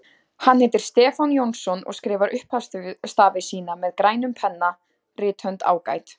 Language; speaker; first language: Icelandic; native; Icelandic